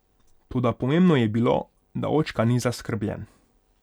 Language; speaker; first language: Slovenian; non-native, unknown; Hungarian